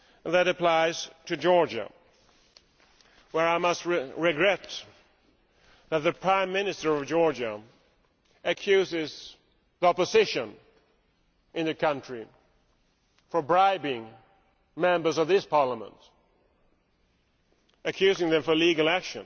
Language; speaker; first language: English; non-native, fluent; Swedish